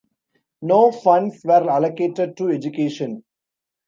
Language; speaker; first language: English; non-native, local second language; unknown